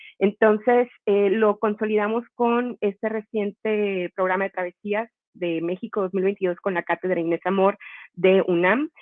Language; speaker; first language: Spanish; native; Spanish